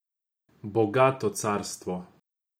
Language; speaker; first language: Slovenian; non-native, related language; Croatian